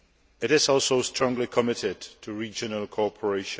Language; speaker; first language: English; non-native, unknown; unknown